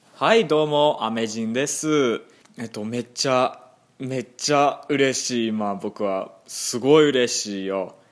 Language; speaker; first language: Japanese; non-native, learner; English